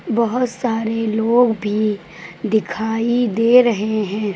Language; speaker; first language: Hindi; native; Hindi